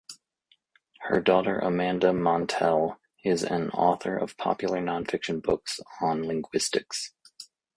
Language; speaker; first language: English; native; English